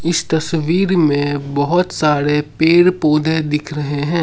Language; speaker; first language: Hindi; non-native, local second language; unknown